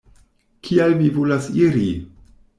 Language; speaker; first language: Esperanto; non-native, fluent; German